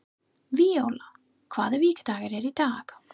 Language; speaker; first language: Icelandic; non-native, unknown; English